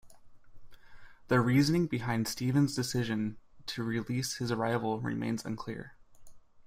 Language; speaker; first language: English; native; English